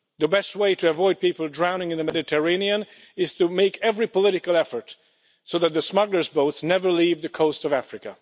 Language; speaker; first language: English; non-native, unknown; Hungarian